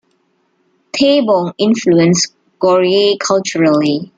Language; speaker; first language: English; non-native, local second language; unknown